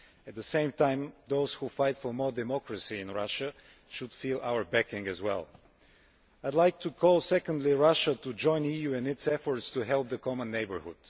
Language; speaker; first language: English; non-native, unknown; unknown